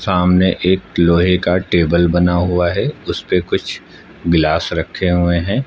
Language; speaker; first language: Hindi; native; Hindi